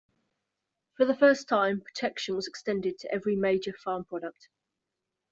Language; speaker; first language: English; native; English